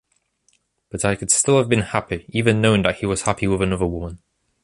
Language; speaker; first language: English; native; English